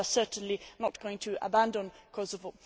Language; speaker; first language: English; non-native, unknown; Swedish